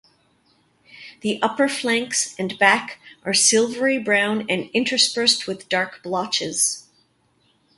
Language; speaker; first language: English; native; English